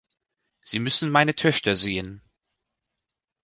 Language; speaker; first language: German; native; German